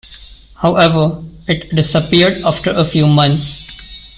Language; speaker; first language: English; non-native, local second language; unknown